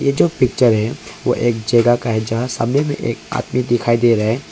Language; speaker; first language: Hindi; early bilingual, other home language; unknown